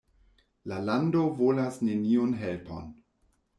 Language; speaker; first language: Esperanto; non-native, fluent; German